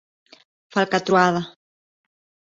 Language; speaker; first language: Galician; non-native, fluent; Spanish